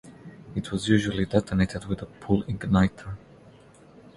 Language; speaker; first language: English; non-native, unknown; Croatian